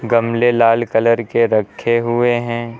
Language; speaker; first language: Hindi; native; Hindi